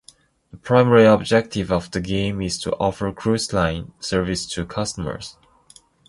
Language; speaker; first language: English; non-native, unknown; Chinese